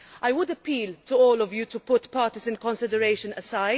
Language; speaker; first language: English; non-native, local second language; Maltese